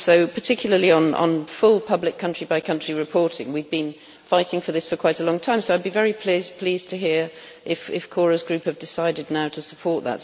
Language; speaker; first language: English; native; English